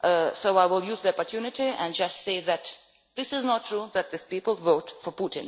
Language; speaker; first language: English; non-native, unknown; Russian